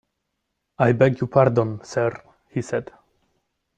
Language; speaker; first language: English; non-native, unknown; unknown